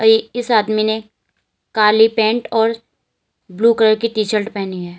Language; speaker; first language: Hindi; native; Hindi